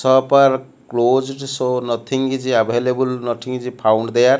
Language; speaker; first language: English; non-native, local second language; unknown